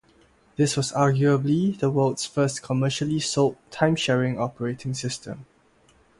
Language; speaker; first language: English; non-native, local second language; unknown